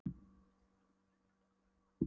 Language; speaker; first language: Icelandic; non-native, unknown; Polish